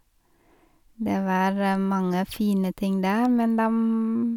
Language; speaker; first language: Norwegian; non-native, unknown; Vietnamese